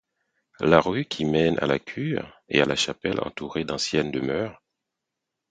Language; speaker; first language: French; non-native, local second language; Haitian Creole